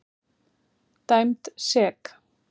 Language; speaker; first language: Icelandic; native; Icelandic